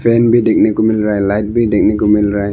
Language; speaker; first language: Hindi; early bilingual, other home language; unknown